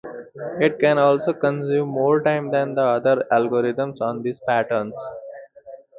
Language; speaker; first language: English; native; English